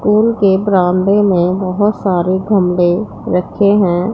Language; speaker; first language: Hindi; non-native, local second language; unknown